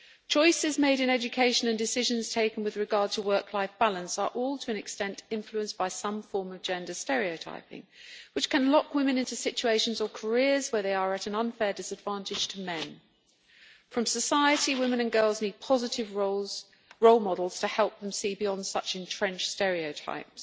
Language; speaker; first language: English; native; English